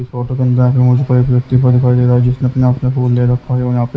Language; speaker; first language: Hindi; native; Hindi